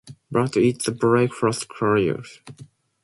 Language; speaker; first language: English; non-native, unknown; Japanese